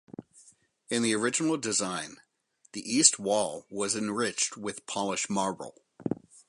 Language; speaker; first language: English; native; English